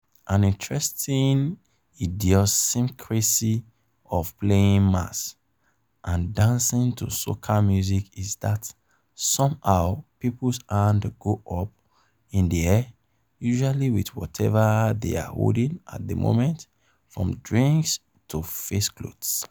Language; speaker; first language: English; non-native, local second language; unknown